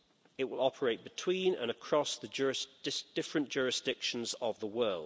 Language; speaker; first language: English; native; English